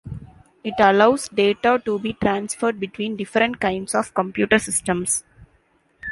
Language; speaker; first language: English; non-native, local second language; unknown